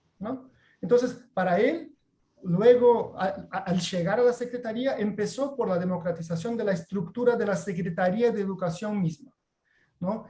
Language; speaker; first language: Spanish; non-native, related language; Portuguese